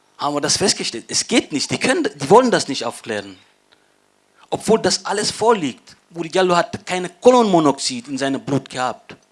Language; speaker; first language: German; non-native, fluent; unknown